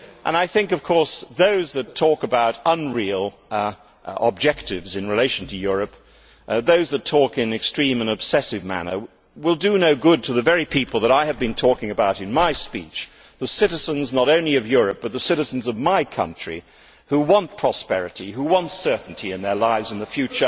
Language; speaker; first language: English; native; English